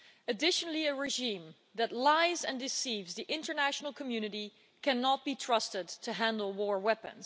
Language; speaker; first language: English; non-native, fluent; Dutch